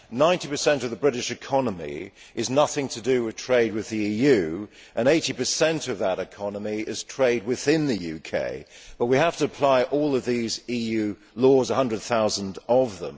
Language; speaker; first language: English; native; English